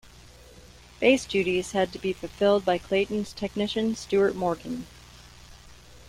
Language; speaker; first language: English; native; English